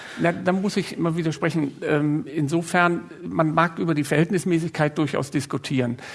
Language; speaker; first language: German; native; German